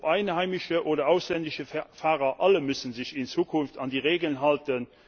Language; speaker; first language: German; non-native, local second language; Luxembourgish